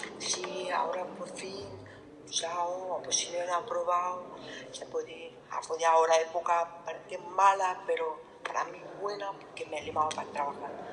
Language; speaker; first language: Spanish; non-native, learner; Lithuanian